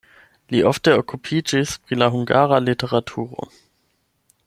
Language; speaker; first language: Esperanto; non-native, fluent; German